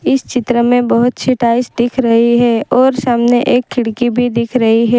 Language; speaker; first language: Hindi; non-native, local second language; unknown